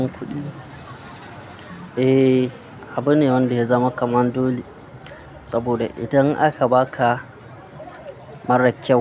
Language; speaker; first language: Hausa; non-native, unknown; Akan